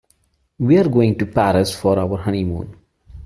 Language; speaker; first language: English; non-native, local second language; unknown